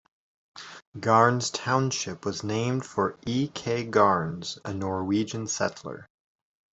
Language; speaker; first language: English; native; English